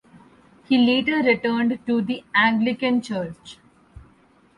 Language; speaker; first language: English; non-native, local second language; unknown